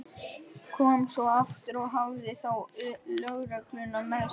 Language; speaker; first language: Icelandic; native; Icelandic